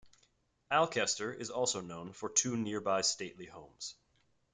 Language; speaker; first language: English; native; English